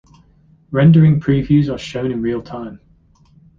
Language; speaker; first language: English; native; English